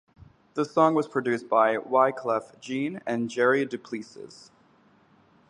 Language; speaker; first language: English; native; English